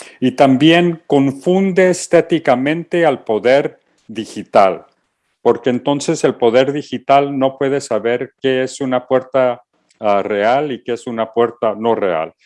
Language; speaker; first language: Spanish; early bilingual, heritage; English